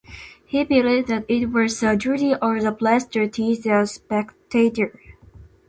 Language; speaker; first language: English; non-native, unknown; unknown